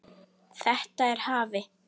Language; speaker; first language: Icelandic; native; Icelandic